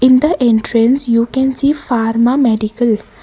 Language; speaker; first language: English; non-native, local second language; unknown